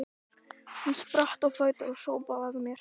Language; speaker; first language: Icelandic; native; Icelandic